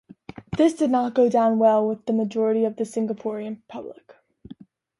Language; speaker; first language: English; native; English